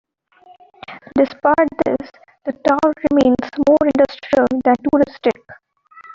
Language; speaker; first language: English; non-native, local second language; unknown